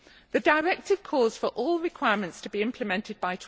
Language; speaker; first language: English; native; English